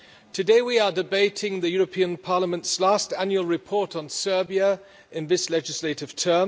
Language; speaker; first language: English; non-native, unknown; German